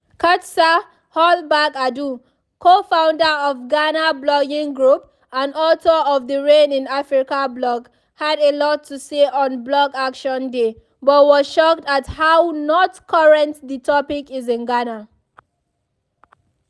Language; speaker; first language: English; non-native, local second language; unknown